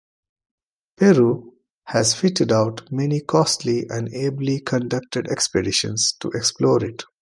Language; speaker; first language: English; non-native, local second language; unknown